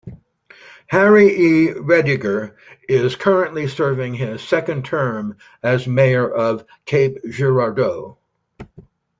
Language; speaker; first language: English; native; English